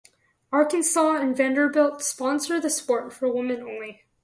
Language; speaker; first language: English; native; English